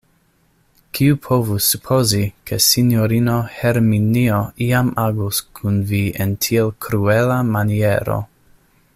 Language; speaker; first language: Esperanto; non-native, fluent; English